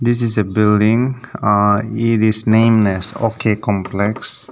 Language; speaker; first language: English; non-native, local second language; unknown